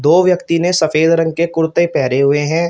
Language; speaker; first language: Hindi; native; Hindi